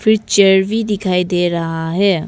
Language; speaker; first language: Hindi; non-native, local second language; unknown